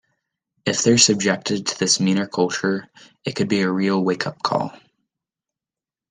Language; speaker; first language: English; native; English